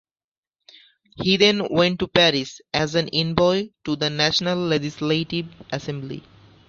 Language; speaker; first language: English; non-native, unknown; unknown